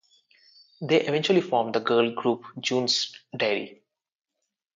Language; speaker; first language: English; non-native, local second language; Telugu